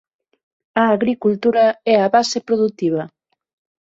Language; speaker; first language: Galician; non-native, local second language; Spanish